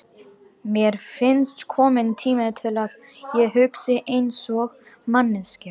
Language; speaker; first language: Icelandic; non-native, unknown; Romanian